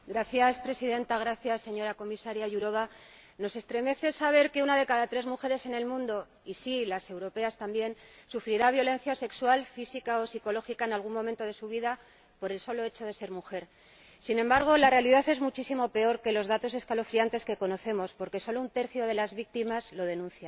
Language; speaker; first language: Spanish; native; Spanish